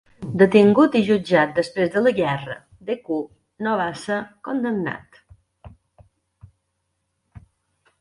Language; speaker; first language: Catalan; native; Catalan